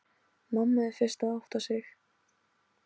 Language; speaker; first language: Icelandic; non-native, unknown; Polish